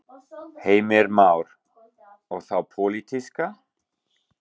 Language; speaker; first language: Icelandic; non-native, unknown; German